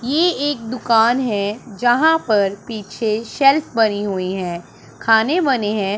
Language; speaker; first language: Hindi; non-native, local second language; Punjabi